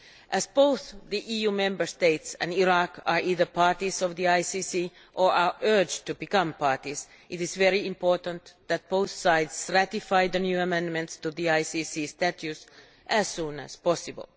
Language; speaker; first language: English; non-native, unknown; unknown